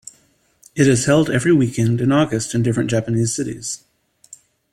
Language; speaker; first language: English; native; English